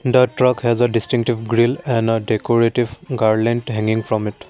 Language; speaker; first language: English; non-native, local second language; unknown